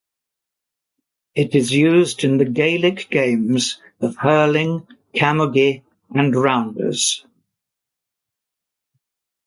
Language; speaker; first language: English; native; English